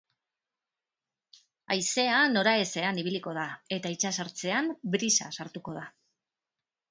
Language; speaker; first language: Basque; non-native, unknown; Spanish